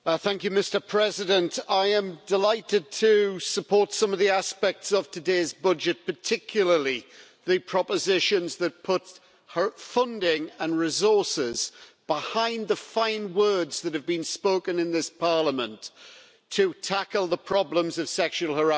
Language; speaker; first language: English; native; English